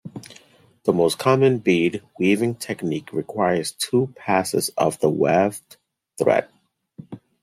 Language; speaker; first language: English; native; English